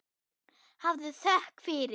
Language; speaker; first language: Icelandic; non-native, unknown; German